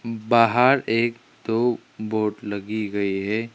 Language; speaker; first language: Hindi; non-native, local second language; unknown